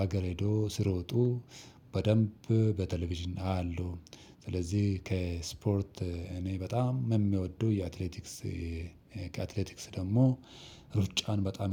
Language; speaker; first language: Amharic; non-native, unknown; Oromo